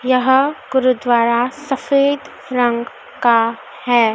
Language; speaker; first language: Hindi; native; Hindi